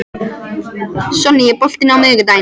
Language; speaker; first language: Icelandic; non-native, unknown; French